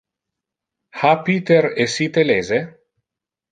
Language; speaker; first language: Interlingua; non-native, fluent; Italian